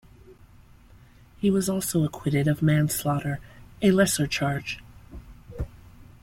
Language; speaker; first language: English; native; English